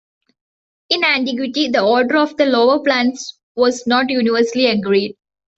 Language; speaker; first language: English; non-native, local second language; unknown